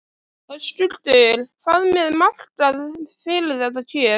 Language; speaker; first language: Icelandic; native; Icelandic